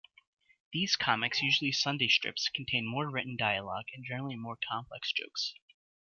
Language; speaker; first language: English; native; English